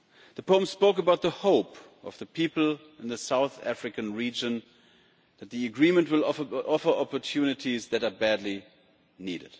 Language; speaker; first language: English; non-native, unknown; German